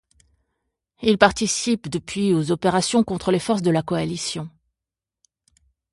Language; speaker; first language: French; native; French